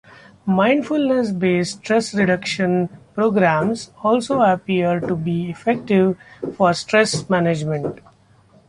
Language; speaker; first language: English; non-native, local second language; Marathi